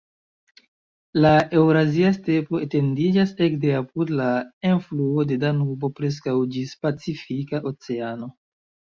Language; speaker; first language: Esperanto; non-native, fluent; Chinese